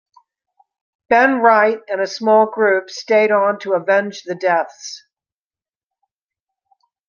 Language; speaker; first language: English; native; English